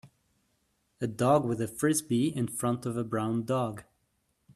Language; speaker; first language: English; native; English